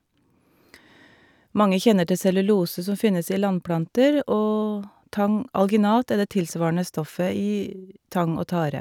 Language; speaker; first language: Norwegian; native; Norwegian